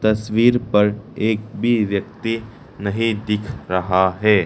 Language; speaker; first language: Hindi; non-native, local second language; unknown